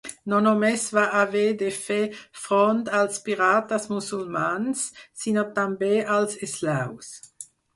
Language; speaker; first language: Catalan; non-native, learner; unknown